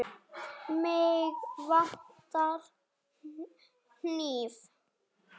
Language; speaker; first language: Icelandic; native; Icelandic